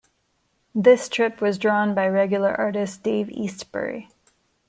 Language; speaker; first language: English; non-native, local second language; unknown